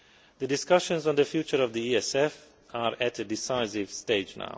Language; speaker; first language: English; non-native, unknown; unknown